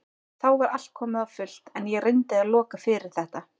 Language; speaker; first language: Icelandic; native; Icelandic